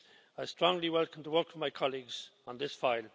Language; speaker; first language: English; native; English